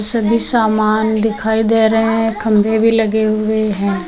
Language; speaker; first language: Hindi; native; Hindi